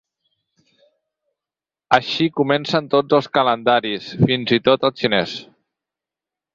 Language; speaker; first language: Catalan; native; Catalan